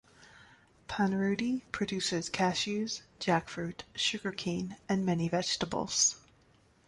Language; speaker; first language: English; native; English